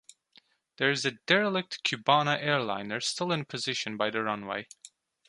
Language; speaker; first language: English; non-native, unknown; Turkish